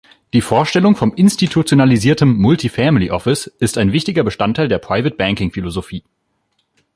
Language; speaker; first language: German; native; German